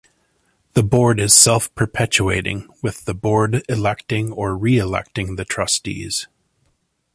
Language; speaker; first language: English; native; English